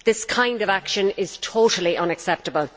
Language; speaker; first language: English; native; English